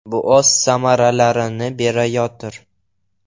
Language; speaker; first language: Uzbek; non-native, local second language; Russian